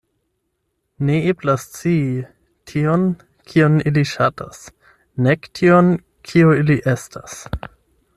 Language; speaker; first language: Esperanto; non-native, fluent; German